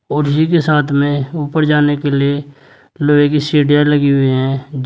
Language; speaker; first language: Hindi; native; Hindi